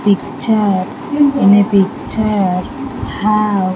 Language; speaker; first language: English; non-native, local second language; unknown